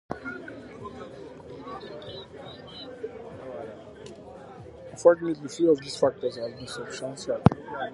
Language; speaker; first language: English; native; English